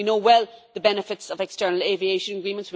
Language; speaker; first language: English; native; English